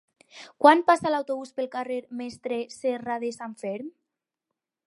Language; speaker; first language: Catalan; non-native, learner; Spanish